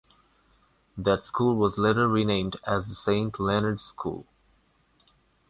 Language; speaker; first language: English; non-native, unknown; Bangla